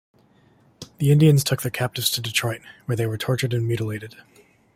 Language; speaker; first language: English; native; English